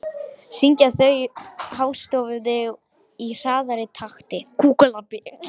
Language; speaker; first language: Icelandic; non-native, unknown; Lithuanian